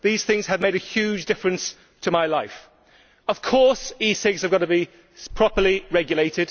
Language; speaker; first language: English; native; English